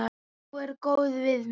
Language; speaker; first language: Icelandic; native; Icelandic